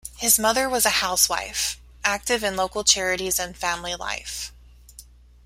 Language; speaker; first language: English; native; English